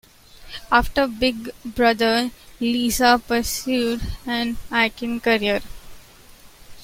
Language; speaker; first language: English; non-native, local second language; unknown